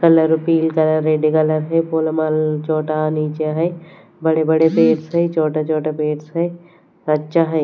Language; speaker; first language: Hindi; non-native, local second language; Punjabi